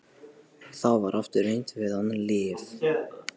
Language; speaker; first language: Icelandic; non-native, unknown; Polish